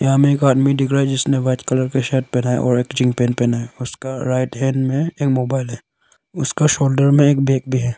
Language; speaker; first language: Hindi; non-native, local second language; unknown